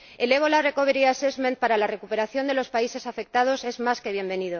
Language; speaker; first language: Spanish; native; Spanish